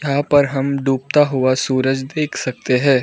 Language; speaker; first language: Hindi; non-native, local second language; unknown